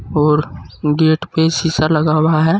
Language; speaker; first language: Hindi; native; Hindi